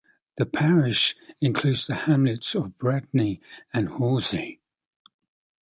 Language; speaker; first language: English; native; English